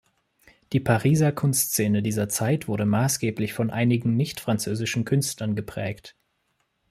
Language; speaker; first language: German; native; German